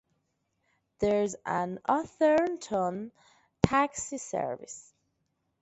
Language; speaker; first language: English; non-native, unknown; Persian